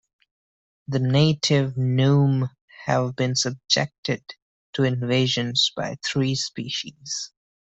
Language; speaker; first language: English; non-native, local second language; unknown